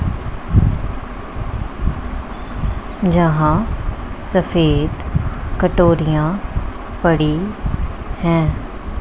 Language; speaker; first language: Hindi; non-native, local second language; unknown